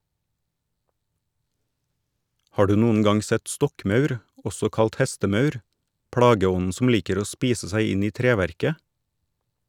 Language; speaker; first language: Norwegian; native; Norwegian